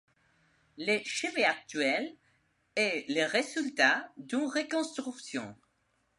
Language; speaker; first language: French; non-native, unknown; Spanish